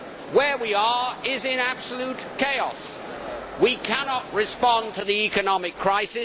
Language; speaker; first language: English; native; English